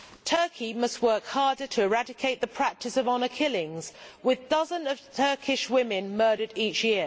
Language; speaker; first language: English; native; English